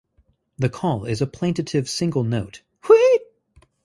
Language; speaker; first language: English; native; English